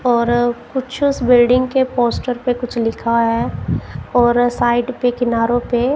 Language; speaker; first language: Hindi; non-native, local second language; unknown